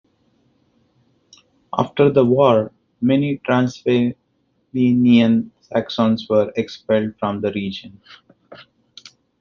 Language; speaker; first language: English; non-native, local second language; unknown